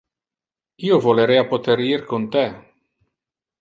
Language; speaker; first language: Interlingua; non-native, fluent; Italian